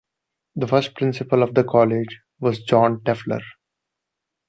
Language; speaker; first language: English; non-native, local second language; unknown